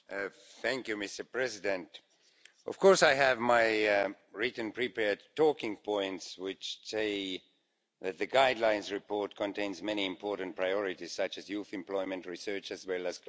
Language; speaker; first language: English; non-native, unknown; Estonian